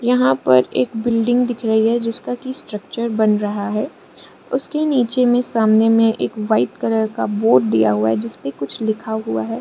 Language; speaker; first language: Hindi; non-native, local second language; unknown